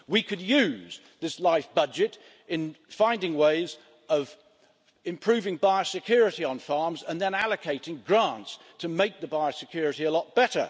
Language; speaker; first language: English; native; English